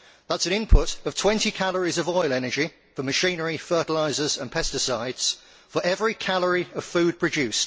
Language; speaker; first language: English; native; English